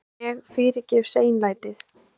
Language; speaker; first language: Icelandic; native; Icelandic